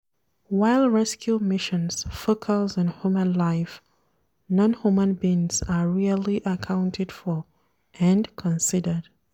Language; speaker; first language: English; non-native, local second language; Hausa